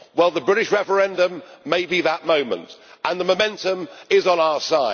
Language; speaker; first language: English; native; English